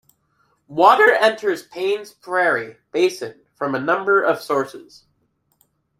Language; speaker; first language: English; native; English